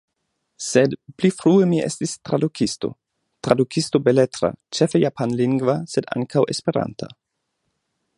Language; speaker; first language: Esperanto; non-native, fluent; German